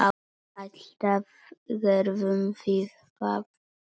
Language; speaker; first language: Icelandic; non-native, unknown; Polish